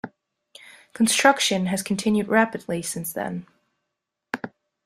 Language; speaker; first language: English; non-native, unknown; German